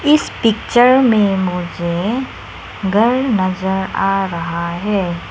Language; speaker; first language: Hindi; non-native, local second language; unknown